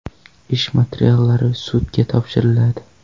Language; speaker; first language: Uzbek; non-native, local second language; Kara-Kalpak